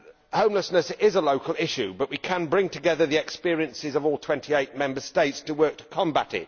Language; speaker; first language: English; native; English